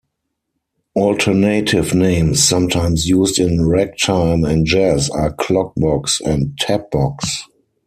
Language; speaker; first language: English; non-native, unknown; German